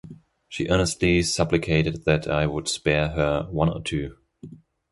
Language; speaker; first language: English; non-native, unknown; German